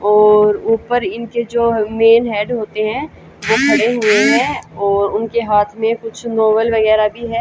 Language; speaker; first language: Hindi; native; Hindi